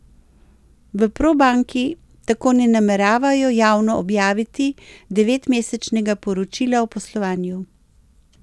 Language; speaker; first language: Slovenian; native; Slovenian